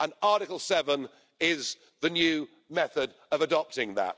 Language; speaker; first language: English; native; English